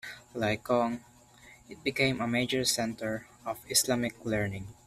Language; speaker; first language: English; non-native, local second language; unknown